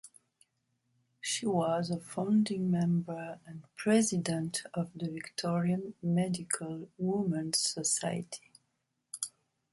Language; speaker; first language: English; non-native, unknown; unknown